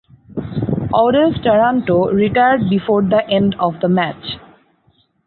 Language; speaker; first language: English; non-native, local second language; Bangla